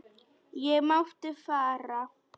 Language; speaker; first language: Icelandic; non-native, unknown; Polish